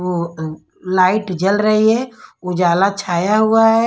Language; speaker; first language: Hindi; non-native, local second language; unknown